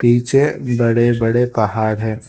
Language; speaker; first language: Hindi; non-native, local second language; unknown